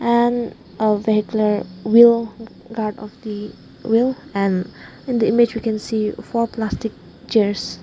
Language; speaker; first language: English; non-native, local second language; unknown